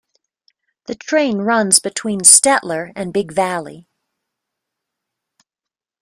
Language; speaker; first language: English; native; English